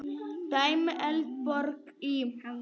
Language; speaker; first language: Icelandic; non-native, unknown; Polish